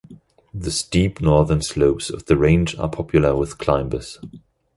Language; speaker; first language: English; non-native, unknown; German